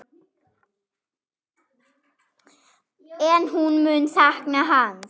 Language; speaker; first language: Icelandic; non-native, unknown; German